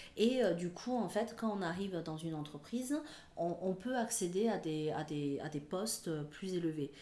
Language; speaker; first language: French; early bilingual, other home language; Chinese